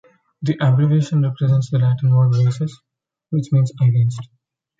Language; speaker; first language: English; non-native, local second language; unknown